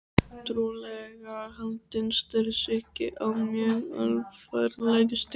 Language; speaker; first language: Icelandic; native; Icelandic